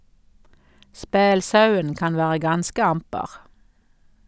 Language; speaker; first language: Norwegian; native; Norwegian